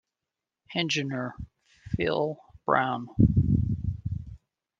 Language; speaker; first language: English; native; English